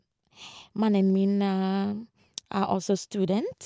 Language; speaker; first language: Norwegian; non-native, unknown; Ga